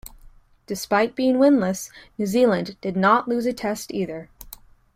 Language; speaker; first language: English; native; English